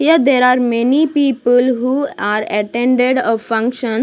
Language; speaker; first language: English; non-native, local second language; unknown